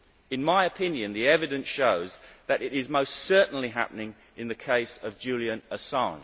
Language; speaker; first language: English; native; English